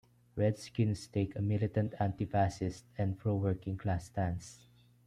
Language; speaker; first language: English; non-native, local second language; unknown